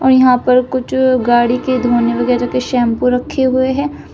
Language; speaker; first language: Hindi; native; Hindi